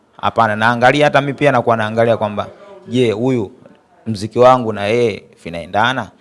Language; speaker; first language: Swahili; native; Swahili